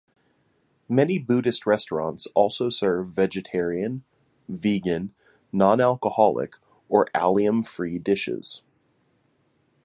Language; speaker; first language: English; native; English